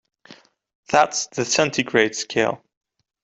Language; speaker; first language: English; non-native, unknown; Dutch